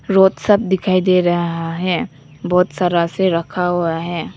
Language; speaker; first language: Hindi; non-native, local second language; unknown